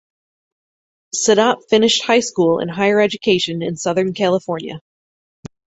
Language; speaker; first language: English; native; English